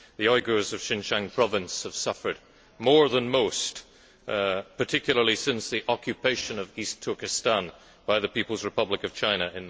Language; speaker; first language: English; native; English